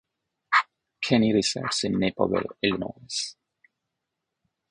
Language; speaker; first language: English; non-native, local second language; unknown